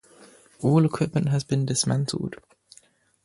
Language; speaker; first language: English; native; English